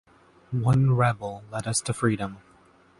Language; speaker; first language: English; native; English